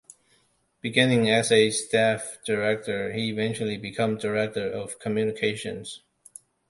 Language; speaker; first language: English; non-native, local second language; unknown